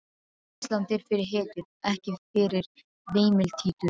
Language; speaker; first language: Icelandic; non-native, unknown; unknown